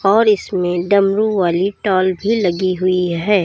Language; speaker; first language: Hindi; native; Hindi